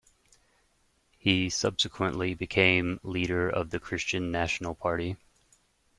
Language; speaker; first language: English; native; English